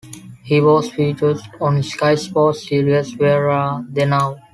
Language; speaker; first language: English; non-native, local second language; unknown